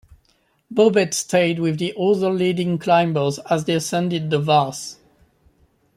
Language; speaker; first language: English; non-native, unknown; French